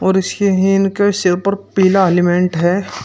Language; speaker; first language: Hindi; native; Hindi